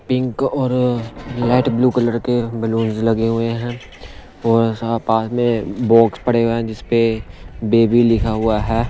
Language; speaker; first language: Hindi; non-native, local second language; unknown